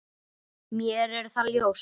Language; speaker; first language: Icelandic; native; Icelandic